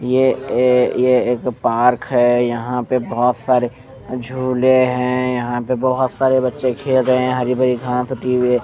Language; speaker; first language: Hindi; non-native, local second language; Punjabi